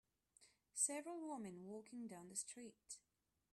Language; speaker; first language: English; non-native, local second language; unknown